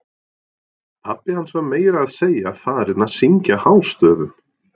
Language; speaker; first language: Icelandic; non-native, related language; Norwegian